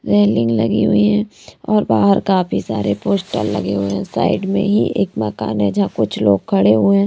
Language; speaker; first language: Hindi; native; Hindi